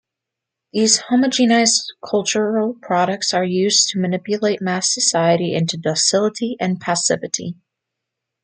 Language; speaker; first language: English; native; English